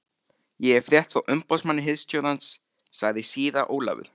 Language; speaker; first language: Icelandic; native; Icelandic